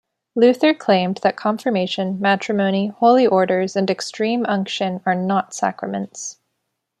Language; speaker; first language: English; native; English